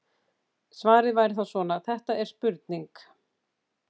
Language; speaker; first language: Icelandic; native; Icelandic